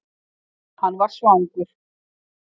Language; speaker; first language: Icelandic; native; Icelandic